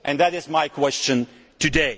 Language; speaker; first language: English; non-native, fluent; Dutch